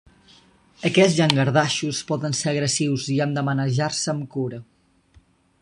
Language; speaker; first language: Catalan; native; Catalan